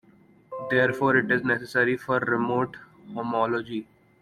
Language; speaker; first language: English; non-native, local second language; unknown